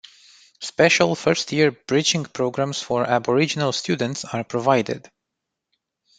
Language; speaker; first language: English; non-native, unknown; Romanian